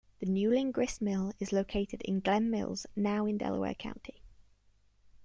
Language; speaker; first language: English; native; English